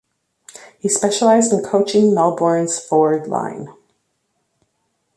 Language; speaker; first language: English; native; English